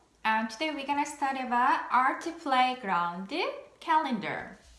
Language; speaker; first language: English; non-native, fluent; Korean